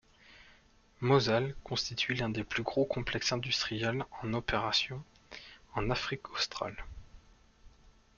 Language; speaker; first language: French; native; French